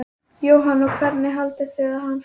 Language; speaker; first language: Icelandic; native; Icelandic